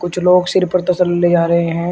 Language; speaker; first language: Hindi; native; Hindi